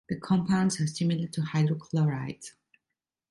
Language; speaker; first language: English; non-native, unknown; Italian